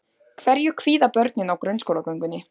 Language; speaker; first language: Icelandic; native; Icelandic